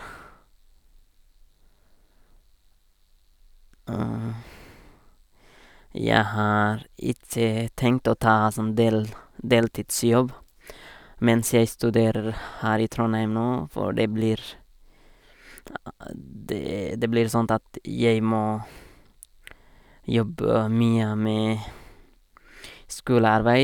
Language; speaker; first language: Norwegian; non-native, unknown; Nepali